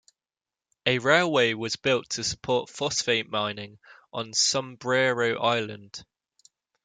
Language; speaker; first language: English; native; English